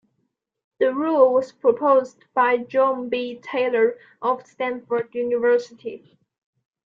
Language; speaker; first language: English; non-native, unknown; Chinese